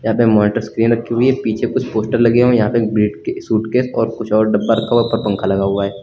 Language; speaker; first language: Hindi; native; Hindi